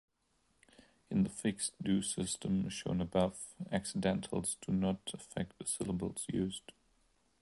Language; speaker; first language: English; non-native, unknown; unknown